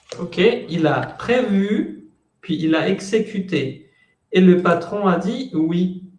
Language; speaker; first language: French; non-native, fluent; Spanish